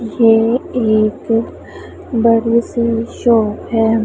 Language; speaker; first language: Hindi; non-native, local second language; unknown